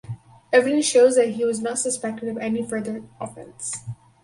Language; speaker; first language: English; native; English